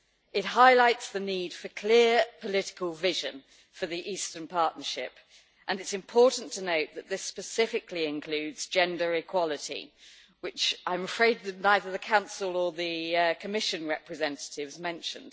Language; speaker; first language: English; native; English